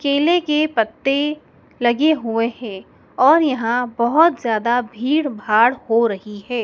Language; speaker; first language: Hindi; native; Hindi